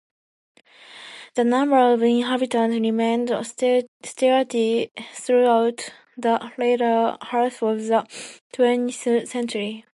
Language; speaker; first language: English; non-native, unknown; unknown